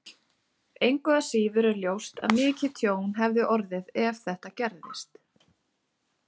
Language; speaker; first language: Icelandic; native; Icelandic